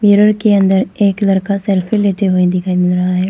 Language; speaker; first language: Hindi; non-native, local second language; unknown